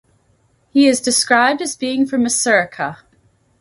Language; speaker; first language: English; native; English